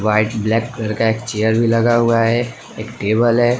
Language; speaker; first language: Hindi; non-native, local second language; Gujarati